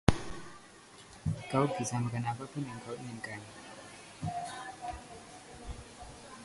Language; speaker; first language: Indonesian; non-native, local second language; Javanese